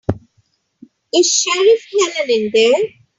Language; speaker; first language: English; non-native, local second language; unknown